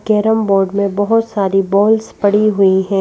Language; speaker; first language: Hindi; native; Hindi